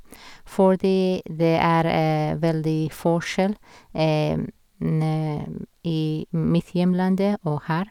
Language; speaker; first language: Norwegian; non-native, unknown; Persian